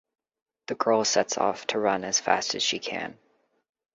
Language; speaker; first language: English; native; English